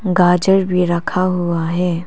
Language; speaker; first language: Hindi; non-native, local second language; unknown